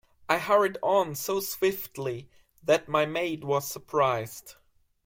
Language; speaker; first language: English; non-native, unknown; German